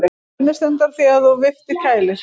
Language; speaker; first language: Icelandic; native; Icelandic